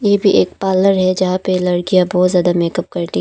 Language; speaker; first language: Hindi; non-native, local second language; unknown